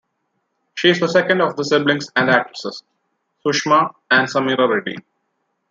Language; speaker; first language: English; non-native, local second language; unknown